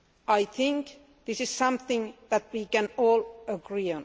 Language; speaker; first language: English; non-native, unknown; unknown